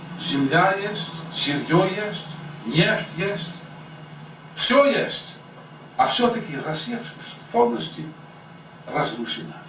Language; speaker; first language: Russian; non-native, fluent; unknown